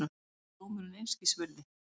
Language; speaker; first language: Icelandic; native; Icelandic